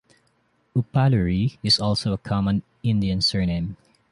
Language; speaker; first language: English; non-native, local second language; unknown